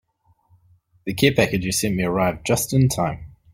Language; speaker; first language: English; native; English